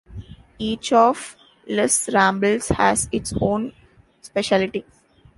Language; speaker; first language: English; non-native, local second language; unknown